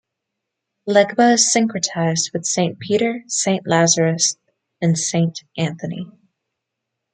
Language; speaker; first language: English; native; English